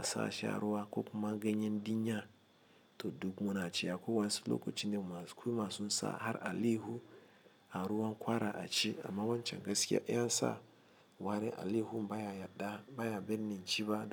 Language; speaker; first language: Hausa; non-native, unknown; Igbo